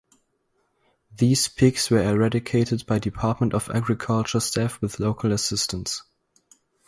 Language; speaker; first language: English; non-native, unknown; German